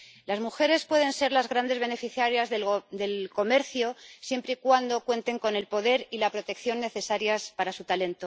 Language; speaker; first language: Spanish; native; Spanish